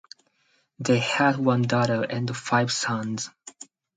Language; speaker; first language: English; non-native, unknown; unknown